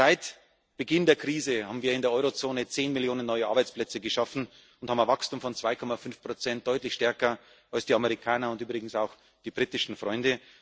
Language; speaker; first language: German; native; German